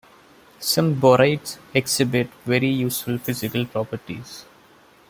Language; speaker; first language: English; non-native, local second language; Malayalam